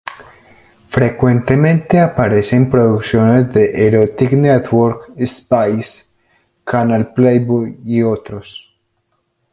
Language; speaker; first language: Spanish; native; Spanish